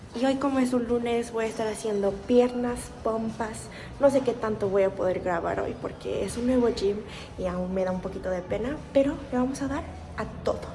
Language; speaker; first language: Spanish; non-native, fluent; Korean